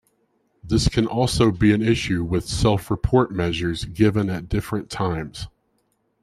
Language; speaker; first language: English; native; English